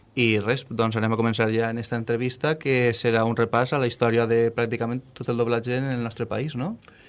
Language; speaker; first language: Catalan; native; Catalan